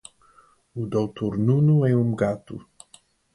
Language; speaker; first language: Portuguese; non-native, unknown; English